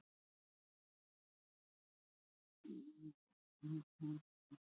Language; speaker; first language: Icelandic; native; Icelandic